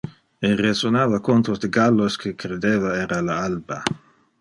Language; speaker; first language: Interlingua; non-native, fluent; Dutch